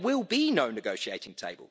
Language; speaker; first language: English; native; English